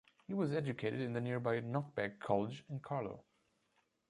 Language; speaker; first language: English; non-native, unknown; German